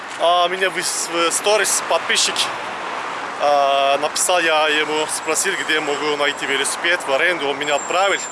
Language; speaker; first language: Russian; non-native, fluent; Turkish